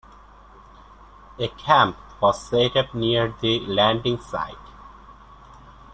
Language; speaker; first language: English; native; English